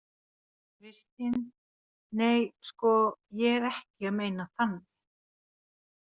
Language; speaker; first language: Icelandic; non-native, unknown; Finnish